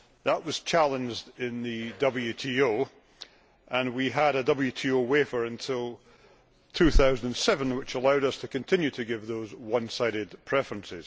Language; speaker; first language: English; native; English